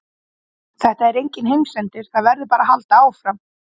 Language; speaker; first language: Icelandic; native; Icelandic